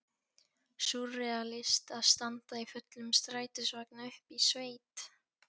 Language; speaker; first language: Icelandic; non-native, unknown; Polish